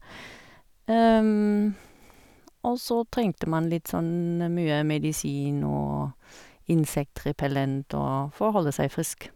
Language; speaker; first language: Norwegian; non-native, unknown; German